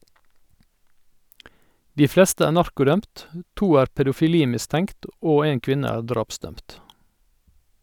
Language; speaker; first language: Norwegian; native; Norwegian